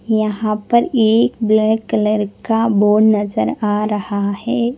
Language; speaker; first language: Hindi; non-native, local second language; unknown